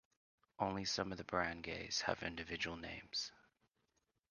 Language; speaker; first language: English; native; English